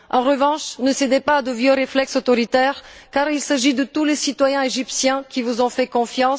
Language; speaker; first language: French; non-native, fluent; Bulgarian